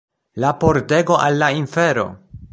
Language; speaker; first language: Esperanto; non-native, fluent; Polish